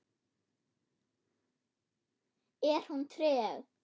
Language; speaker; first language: Icelandic; non-native, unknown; German